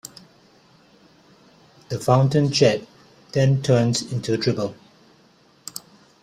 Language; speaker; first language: English; non-native, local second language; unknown